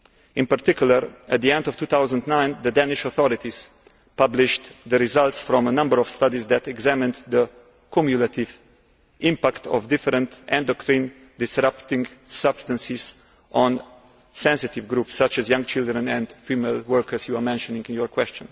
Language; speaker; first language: English; non-native, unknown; Slovenian